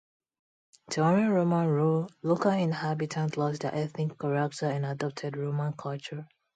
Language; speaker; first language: English; non-native, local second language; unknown